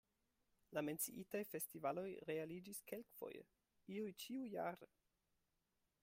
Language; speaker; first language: Esperanto; non-native, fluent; German